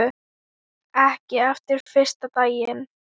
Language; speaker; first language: Icelandic; non-native, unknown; Thai